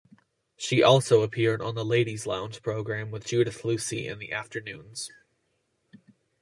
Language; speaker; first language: English; native; English